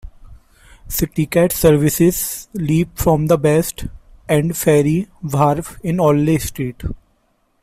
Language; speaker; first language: English; non-native, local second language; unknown